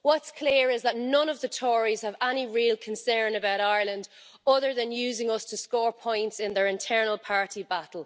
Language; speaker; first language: English; native; English